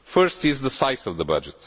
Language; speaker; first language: English; non-native, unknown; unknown